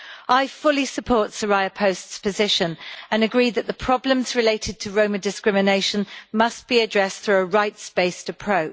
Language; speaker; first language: English; native; English